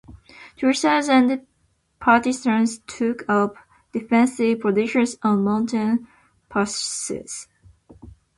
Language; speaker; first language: English; non-native, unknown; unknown